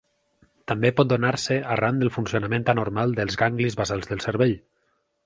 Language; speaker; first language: Catalan; native; Catalan